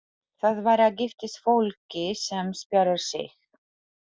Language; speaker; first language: Icelandic; non-native, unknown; Polish